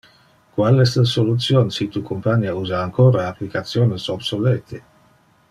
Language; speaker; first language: Interlingua; non-native, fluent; Dutch